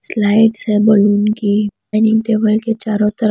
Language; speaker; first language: Hindi; non-native, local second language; Punjabi